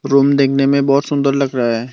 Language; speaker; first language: Hindi; non-native, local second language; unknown